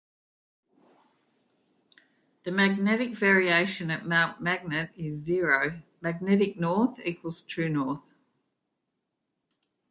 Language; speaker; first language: English; native; English